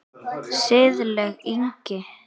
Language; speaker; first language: Icelandic; native; Icelandic